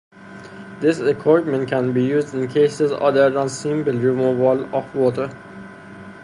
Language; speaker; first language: English; non-native, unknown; Persian